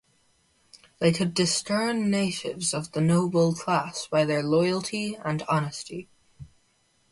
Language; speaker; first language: English; native; English